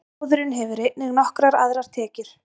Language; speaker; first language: Icelandic; native; Icelandic